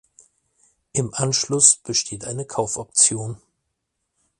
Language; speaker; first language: German; native; German